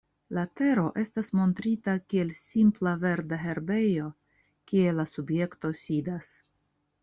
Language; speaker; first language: Esperanto; non-native, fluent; Russian